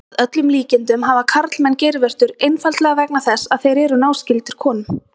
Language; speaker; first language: Icelandic; native; Icelandic